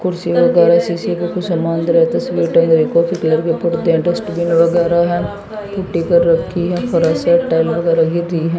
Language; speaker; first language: Hindi; native; Hindi